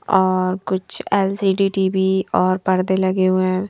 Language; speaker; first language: Hindi; native; Hindi